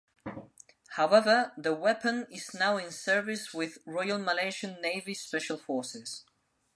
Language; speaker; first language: English; non-native, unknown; Spanish